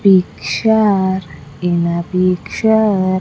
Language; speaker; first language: English; non-native, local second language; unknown